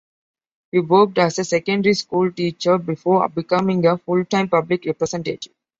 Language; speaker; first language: English; non-native, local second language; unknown